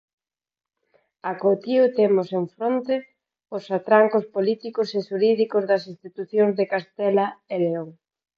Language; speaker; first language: Galician; non-native, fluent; Spanish